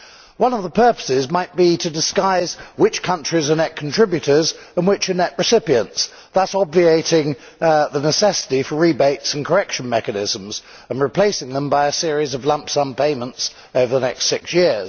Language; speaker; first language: English; native; English